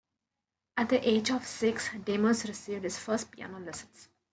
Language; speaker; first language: English; non-native, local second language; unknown